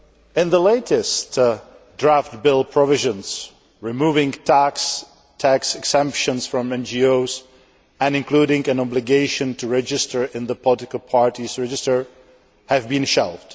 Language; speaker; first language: English; non-native, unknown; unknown